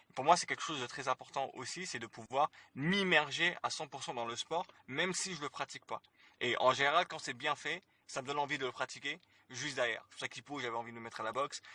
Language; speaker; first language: French; early bilingual, other home language; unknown